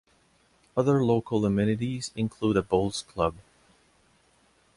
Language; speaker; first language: English; non-native, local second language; French